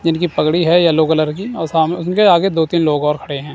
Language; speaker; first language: Hindi; non-native, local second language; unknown